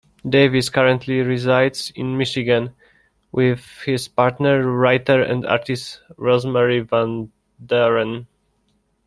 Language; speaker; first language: English; non-native, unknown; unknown